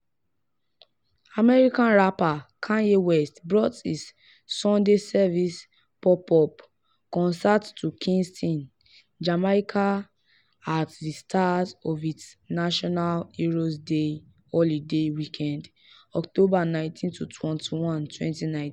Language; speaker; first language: English; non-native, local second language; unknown